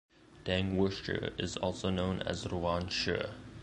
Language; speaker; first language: English; native; English